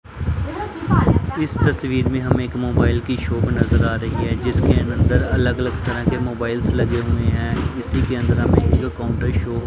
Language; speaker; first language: Hindi; non-native, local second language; Punjabi